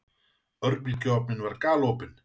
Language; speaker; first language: Icelandic; native; Icelandic